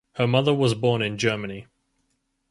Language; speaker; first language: English; native; English